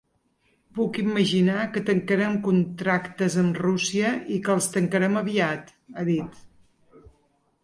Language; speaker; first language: Catalan; native; Catalan